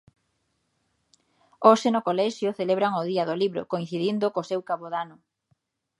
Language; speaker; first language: Galician; native; Galician